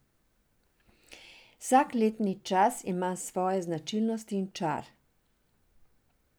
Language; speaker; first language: Slovenian; non-native, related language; Serbian